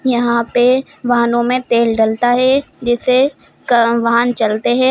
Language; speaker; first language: Hindi; native; Hindi